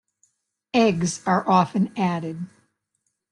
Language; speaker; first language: English; native; English